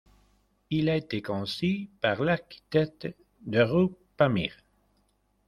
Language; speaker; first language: French; non-native, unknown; Spanish